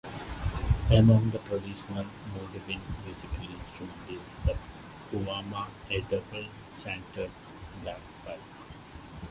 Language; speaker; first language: English; non-native, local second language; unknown